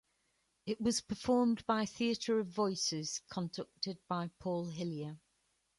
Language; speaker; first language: English; native; English